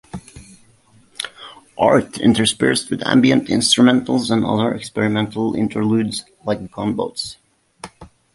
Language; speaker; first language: English; native; English